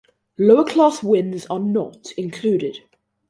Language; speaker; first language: English; native; English